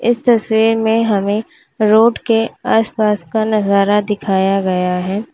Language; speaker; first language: Hindi; native; Hindi